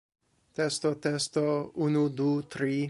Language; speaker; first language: Esperanto; non-native, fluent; English